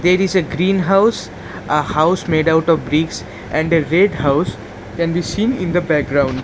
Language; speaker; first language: English; non-native, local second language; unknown